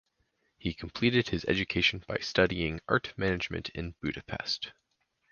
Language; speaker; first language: English; native; English